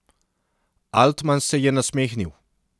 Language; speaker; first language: Slovenian; non-native, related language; Serbian